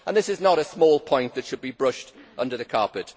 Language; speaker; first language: English; native; English